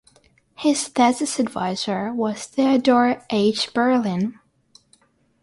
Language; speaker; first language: English; non-native, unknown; Russian